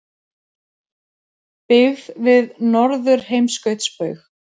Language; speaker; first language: Icelandic; native; Icelandic